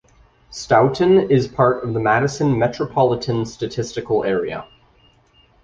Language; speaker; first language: English; native; English